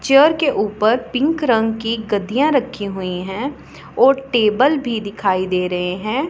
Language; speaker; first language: Hindi; non-native, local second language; Punjabi